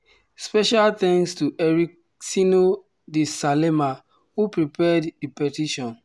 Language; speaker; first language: English; non-native, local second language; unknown